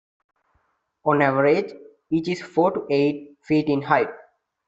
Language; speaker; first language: English; non-native, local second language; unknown